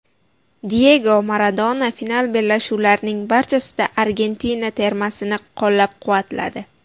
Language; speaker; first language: Uzbek; native; Uzbek